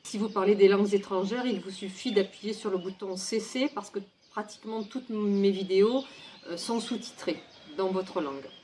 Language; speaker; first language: French; native; French